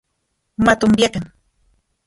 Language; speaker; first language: Central Puebla Nahuatl; non-native, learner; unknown